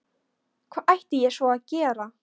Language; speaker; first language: Icelandic; non-native, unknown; Polish